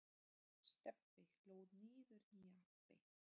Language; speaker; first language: Icelandic; non-native, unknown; Polish